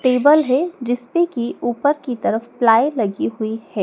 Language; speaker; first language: Hindi; native; Hindi